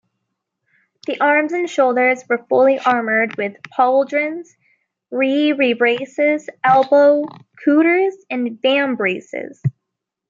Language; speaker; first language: English; native; English